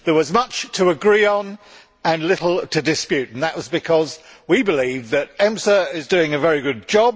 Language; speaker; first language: English; native; English